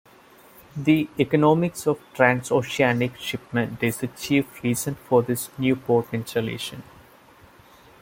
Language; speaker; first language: English; non-native, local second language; Malayalam